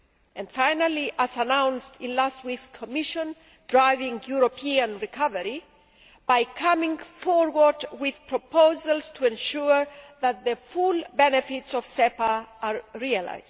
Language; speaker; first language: English; non-native, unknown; Greek